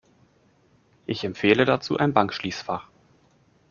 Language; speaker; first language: German; native; German